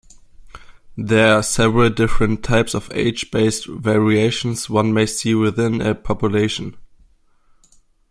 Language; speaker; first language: English; non-native, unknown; German